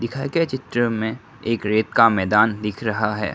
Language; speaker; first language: Hindi; non-native, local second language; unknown